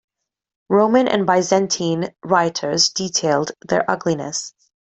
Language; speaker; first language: English; native; English